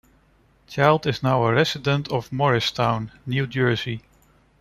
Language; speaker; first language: English; non-native, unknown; Dutch